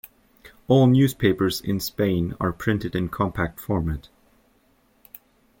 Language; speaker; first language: English; native; English